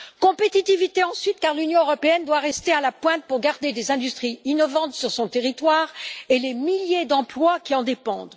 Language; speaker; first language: French; native; French